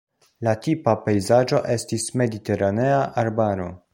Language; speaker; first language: Esperanto; non-native, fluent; Polish